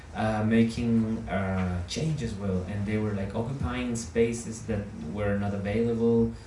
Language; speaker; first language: English; non-native, fluent; Spanish